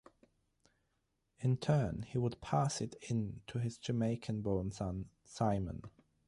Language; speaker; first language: English; non-native, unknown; German